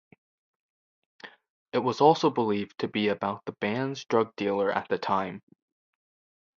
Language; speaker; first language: English; native; English